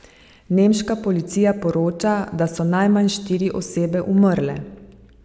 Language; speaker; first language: Slovenian; native; Slovenian